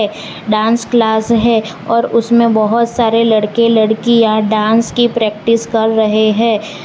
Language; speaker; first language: Hindi; non-native, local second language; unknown